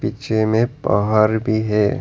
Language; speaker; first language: Hindi; non-native, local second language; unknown